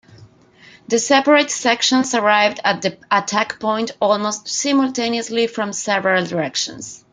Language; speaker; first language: English; non-native, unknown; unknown